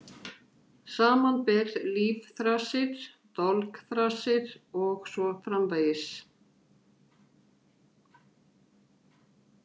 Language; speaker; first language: Icelandic; native; Icelandic